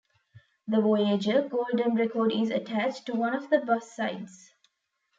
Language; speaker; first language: English; non-native, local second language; Tamil